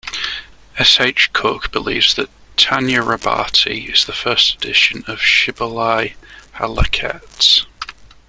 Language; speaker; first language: English; native; English